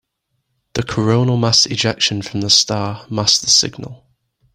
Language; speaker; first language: English; native; English